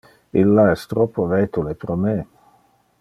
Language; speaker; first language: Interlingua; non-native, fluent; Dutch